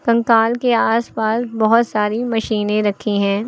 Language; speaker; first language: Hindi; native; Hindi